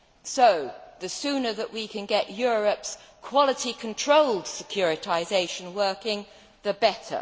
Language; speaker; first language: English; native; English